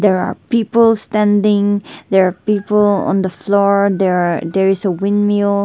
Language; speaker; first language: English; non-native, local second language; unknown